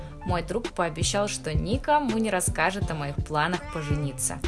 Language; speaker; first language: Russian; native; Russian